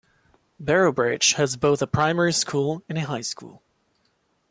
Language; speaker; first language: English; non-native, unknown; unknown